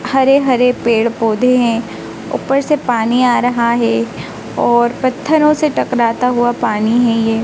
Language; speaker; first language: Hindi; native; Hindi